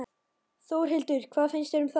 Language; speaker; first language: Icelandic; native; Icelandic